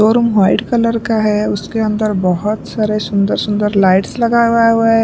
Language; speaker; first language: Hindi; non-native, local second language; Punjabi